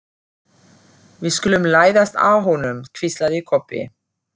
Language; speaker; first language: Icelandic; non-native, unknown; German